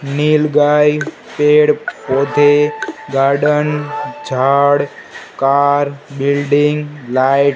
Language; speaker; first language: Hindi; non-native, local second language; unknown